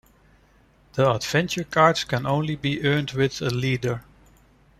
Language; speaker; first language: English; non-native, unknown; Dutch